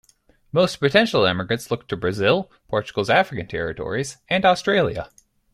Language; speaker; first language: English; native; English